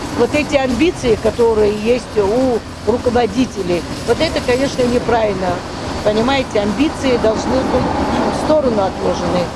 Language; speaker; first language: Russian; non-native, local second language; Abkhazian